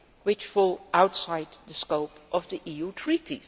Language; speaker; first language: English; non-native, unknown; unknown